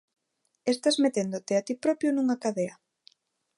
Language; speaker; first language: Galician; non-native, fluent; Spanish